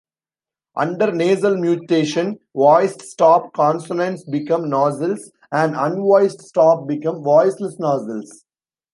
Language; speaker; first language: English; non-native, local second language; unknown